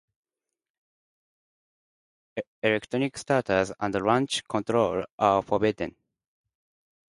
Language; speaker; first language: English; non-native, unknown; Japanese